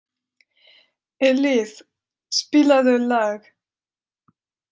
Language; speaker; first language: Icelandic; non-native, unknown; French